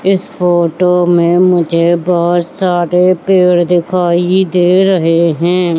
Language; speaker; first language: Hindi; native; Hindi